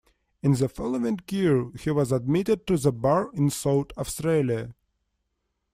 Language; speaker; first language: English; non-native, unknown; Russian